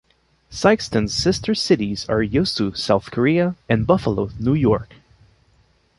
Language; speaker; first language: English; non-native, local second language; French